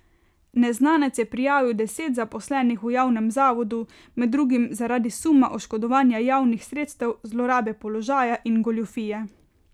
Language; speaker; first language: Slovenian; native; Slovenian